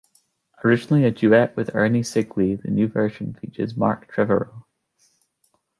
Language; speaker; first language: English; native; English